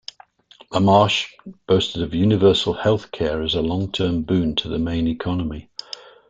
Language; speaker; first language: English; native; English